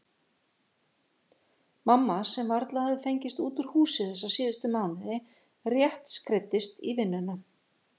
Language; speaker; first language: Icelandic; native; Icelandic